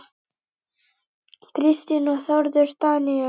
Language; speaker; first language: Icelandic; native; Icelandic